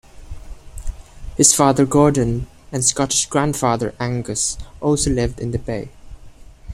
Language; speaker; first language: English; non-native, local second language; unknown